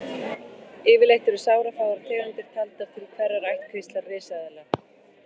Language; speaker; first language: Icelandic; native; Icelandic